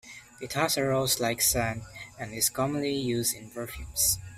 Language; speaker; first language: English; non-native, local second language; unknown